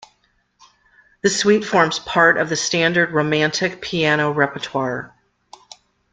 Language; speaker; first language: English; native; English